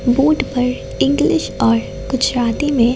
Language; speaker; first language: Hindi; non-native, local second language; Gujarati